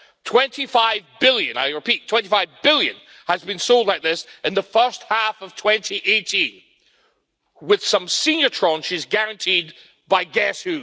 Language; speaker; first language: English; native; English